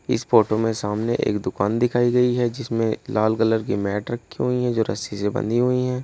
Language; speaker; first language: Hindi; native; Hindi